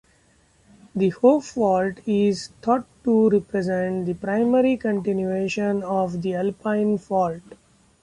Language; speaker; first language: English; non-native, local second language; Marathi